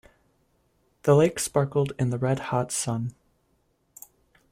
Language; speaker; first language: English; native; English